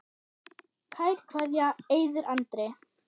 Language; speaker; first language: Icelandic; non-native, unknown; German